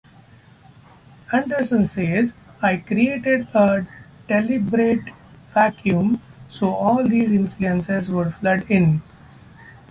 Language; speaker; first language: English; non-native, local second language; Marathi